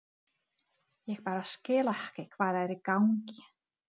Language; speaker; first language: Icelandic; non-native, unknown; Czech